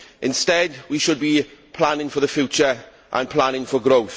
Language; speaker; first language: English; native; English